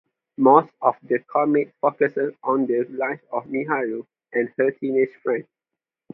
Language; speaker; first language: English; non-native, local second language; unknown